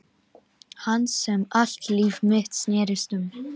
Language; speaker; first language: Icelandic; non-native, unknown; Lithuanian